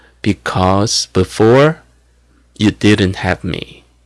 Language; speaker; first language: English; non-native, fluent; Korean